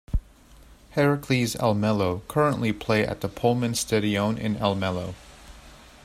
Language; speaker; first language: English; native; English